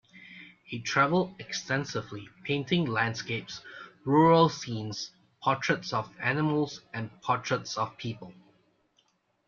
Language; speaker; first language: English; non-native, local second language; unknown